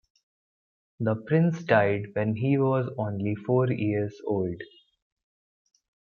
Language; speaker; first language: English; non-native, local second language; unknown